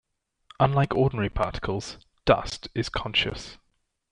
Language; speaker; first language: English; native; English